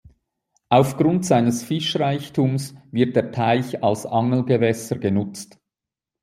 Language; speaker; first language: German; native; German